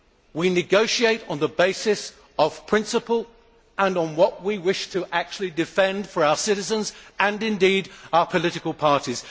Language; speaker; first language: English; native; English